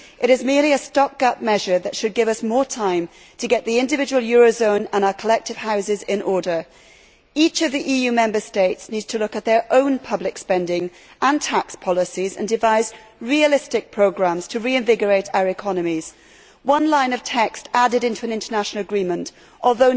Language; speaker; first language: English; native; English